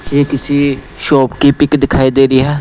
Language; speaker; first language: Hindi; non-native, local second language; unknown